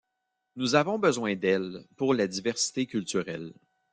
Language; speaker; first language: French; native; French